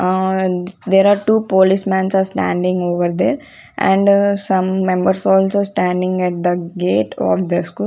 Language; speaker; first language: English; non-native, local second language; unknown